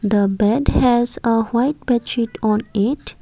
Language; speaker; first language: English; non-native, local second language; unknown